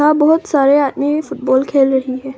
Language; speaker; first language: Hindi; non-native, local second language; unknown